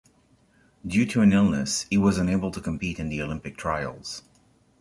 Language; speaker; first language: English; non-native, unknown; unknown